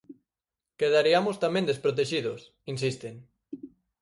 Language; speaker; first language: Galician; native; Galician